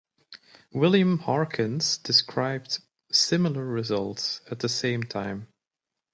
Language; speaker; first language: English; native; English